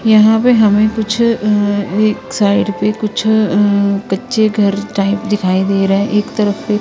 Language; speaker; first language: Hindi; non-native, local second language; Punjabi